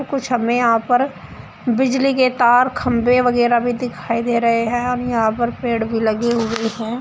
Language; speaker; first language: Hindi; native; Hindi